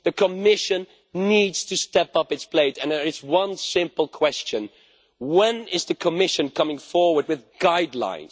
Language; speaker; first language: English; non-native, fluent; Dutch